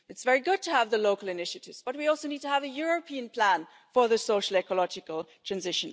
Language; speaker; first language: English; non-native, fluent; German